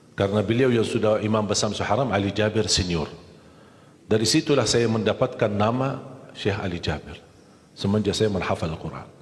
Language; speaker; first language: Malay; non-native, fluent; Arabic